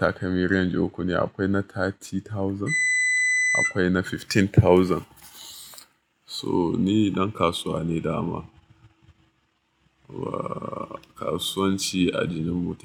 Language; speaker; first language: Hausa; native; Hausa